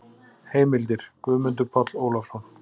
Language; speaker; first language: Icelandic; native; Icelandic